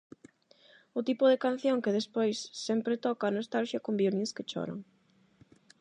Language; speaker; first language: Galician; non-native, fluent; Spanish